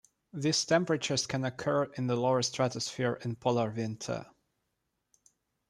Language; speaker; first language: English; non-native, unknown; Russian